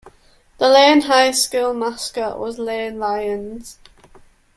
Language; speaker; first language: English; native; English